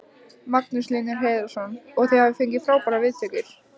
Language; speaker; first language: Icelandic; native; Icelandic